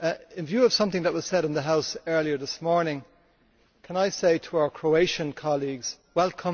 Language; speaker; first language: English; native; English